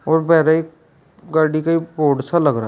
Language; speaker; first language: Hindi; native; Hindi